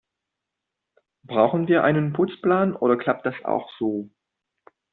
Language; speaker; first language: German; non-native, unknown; French